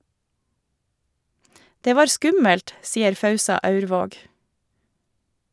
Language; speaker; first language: Norwegian; native; Norwegian